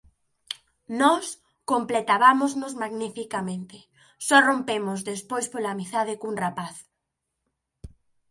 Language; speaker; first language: Galician; native; Galician